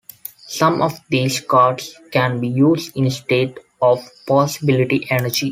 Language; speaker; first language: English; non-native, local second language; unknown